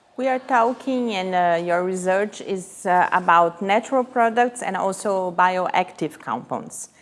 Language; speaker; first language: English; non-native, fluent; Portuguese